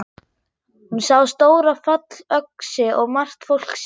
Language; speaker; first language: Icelandic; non-native, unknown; German